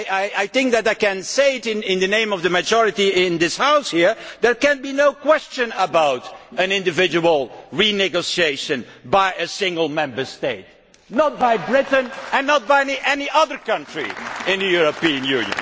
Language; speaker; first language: English; non-native, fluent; Dutch